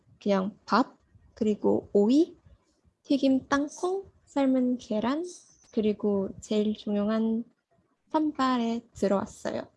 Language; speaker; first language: Korean; non-native, learner; Malay